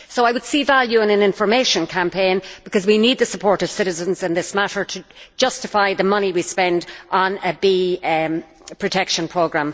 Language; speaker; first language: English; native; English